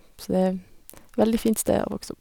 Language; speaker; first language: Norwegian; native; Norwegian